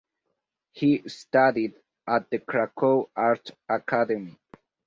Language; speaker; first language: English; native; English